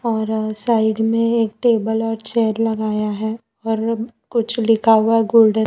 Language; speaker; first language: Hindi; non-native, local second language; Gujarati